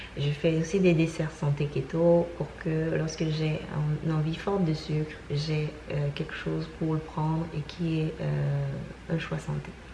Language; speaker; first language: French; non-native, local second language; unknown